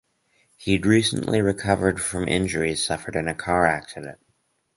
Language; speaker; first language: English; native; English